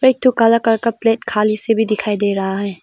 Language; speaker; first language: Hindi; non-native, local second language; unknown